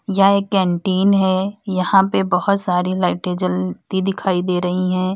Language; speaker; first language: Hindi; native; Hindi